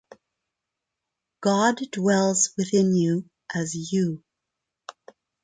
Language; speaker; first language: English; non-native, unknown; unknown